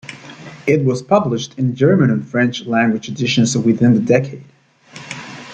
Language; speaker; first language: English; native; English